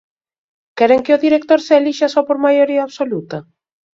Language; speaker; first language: Galician; native; Galician